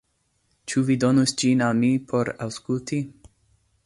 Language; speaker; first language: Esperanto; non-native, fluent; English